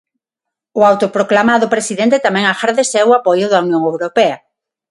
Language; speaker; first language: Galician; non-native, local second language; Spanish